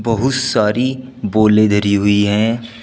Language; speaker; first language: Hindi; native; Hindi